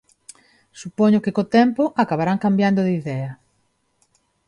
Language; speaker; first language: Galician; non-native, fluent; Spanish